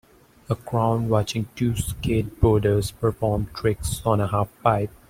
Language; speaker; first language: English; non-native, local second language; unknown